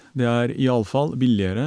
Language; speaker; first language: Norwegian; non-native, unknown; Turkish